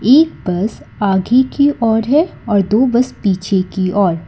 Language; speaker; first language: Hindi; non-native, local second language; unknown